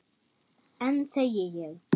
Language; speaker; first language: Icelandic; non-native, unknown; German